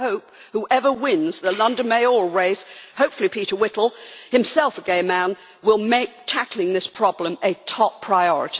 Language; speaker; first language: English; native; English